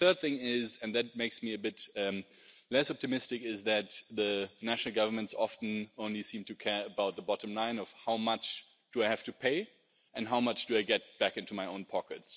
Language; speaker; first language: English; non-native, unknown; German